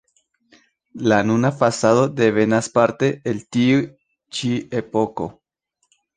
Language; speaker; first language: Esperanto; non-native, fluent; Spanish